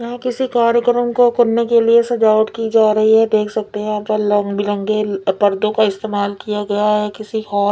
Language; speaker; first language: Hindi; non-native, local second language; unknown